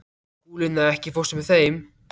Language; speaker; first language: Icelandic; native; Icelandic